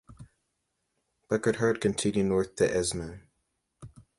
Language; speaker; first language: English; native; English